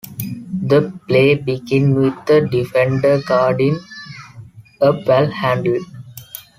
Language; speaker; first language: English; non-native, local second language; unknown